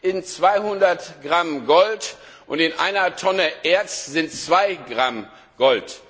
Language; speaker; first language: German; non-native, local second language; Luxembourgish